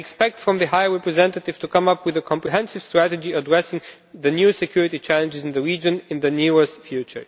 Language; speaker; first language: English; non-native, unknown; Romanian